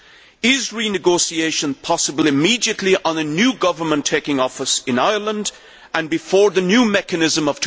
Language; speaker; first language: English; native; English